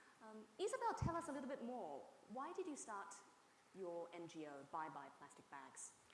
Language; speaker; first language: English; non-native, fluent; Chinese